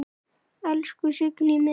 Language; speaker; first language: Icelandic; native; Icelandic